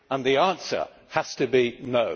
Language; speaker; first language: English; native; English